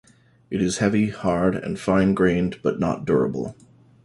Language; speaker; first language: English; native; English